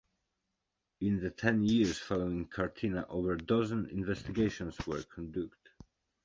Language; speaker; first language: English; native; English